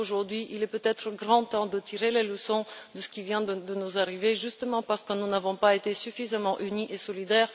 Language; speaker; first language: French; non-native, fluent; Bulgarian